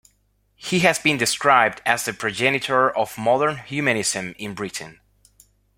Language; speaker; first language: English; non-native, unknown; Spanish